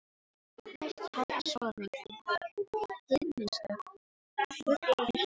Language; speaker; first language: Icelandic; non-native, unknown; Filipino